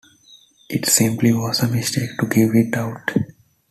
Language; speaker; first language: English; non-native, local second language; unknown